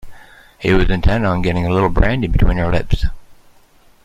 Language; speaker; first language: English; native; English